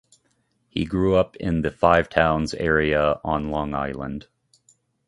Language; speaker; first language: English; native; English